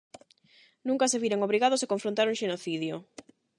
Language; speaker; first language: Galician; non-native, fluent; Spanish